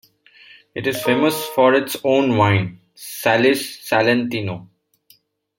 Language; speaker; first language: English; non-native, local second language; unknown